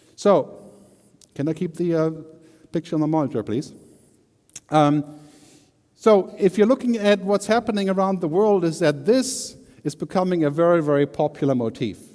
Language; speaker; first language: English; non-native, fluent; German